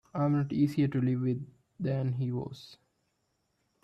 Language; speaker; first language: English; non-native, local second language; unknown